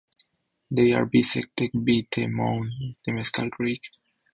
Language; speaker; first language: English; native; English